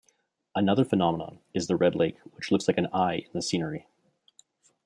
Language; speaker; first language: English; native; English